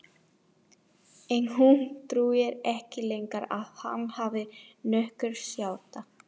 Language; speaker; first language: Icelandic; non-native, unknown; Spanish